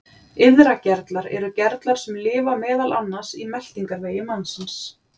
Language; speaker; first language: Icelandic; native; Icelandic